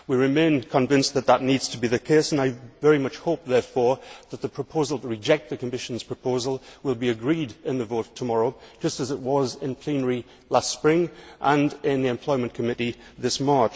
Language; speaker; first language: English; native; English